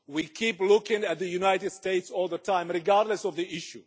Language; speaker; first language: English; non-native, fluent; Czech